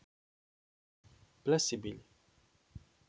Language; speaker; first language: Icelandic; non-native, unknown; Polish